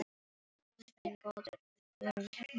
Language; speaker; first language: Icelandic; non-native, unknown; Filipino